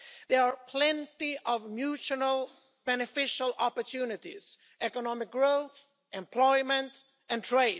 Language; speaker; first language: English; non-native, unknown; Swedish